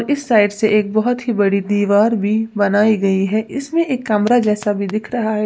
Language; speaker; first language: Hindi; native; Hindi